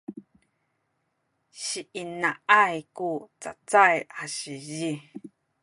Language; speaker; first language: Sakizaya; native; Sakizaya